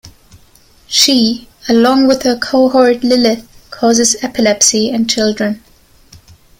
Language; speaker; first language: English; non-native, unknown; German